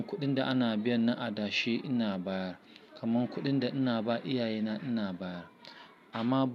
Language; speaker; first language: Hausa; non-native, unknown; Yoruba